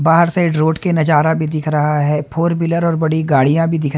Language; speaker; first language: Hindi; native; Hindi